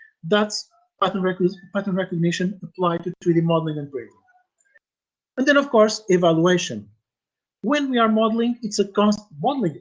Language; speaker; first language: English; non-native, fluent; Portuguese